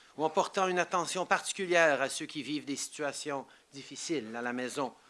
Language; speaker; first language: French; early bilingual, heritage; French